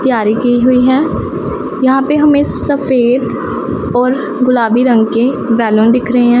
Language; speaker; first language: Hindi; non-native, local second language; Punjabi